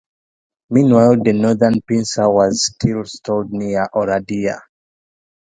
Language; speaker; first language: English; non-native, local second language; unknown